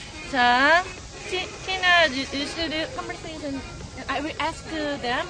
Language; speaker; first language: English; non-native, learner; Korean